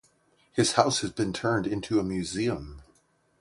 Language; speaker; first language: English; native; English